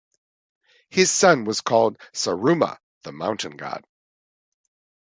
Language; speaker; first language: English; native; English